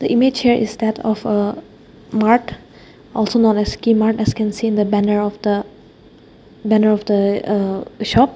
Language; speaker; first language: English; non-native, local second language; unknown